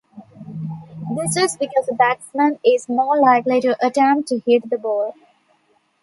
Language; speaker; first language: English; non-native, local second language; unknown